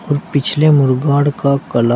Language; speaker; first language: Hindi; native; Hindi